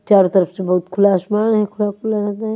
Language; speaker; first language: Hindi; native; Hindi